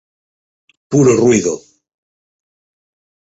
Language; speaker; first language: Galician; native; Galician